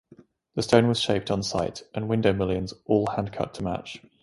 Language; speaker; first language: English; native; English